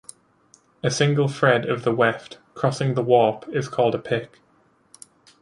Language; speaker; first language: English; native; English